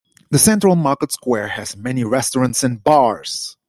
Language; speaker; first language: English; non-native, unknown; Dutch